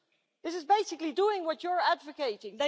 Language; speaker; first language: English; non-native, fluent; Dutch